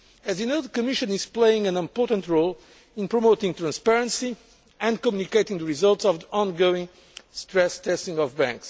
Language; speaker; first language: English; non-native, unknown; Portuguese